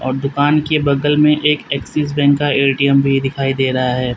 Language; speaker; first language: Hindi; native; Hindi